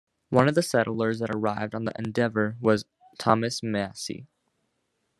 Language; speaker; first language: English; native; English